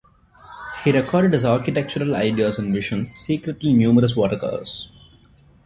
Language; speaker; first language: English; non-native, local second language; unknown